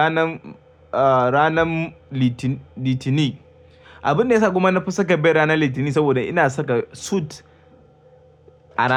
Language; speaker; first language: Hausa; native; Hausa